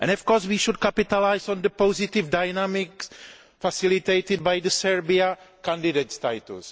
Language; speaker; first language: English; non-native, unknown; Greek